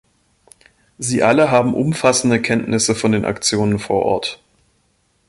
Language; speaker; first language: German; native; German